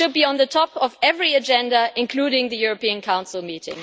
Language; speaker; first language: English; non-native, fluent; German